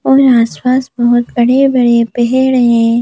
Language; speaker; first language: Hindi; native; Hindi